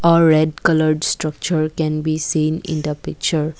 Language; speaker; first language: English; non-native, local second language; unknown